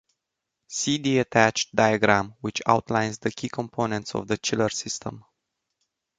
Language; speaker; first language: English; non-native, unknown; Romanian